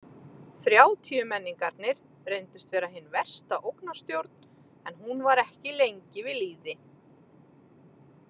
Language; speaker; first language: Icelandic; native; Icelandic